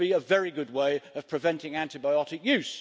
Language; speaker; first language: English; native; English